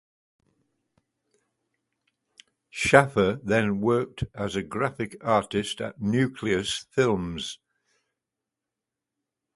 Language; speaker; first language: English; native; English